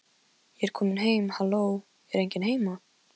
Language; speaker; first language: Icelandic; non-native, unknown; Polish